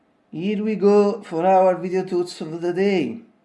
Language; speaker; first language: English; non-native, learner; Italian